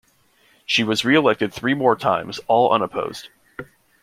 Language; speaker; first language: English; native; English